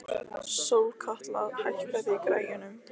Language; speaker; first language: Icelandic; non-native, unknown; Lithuanian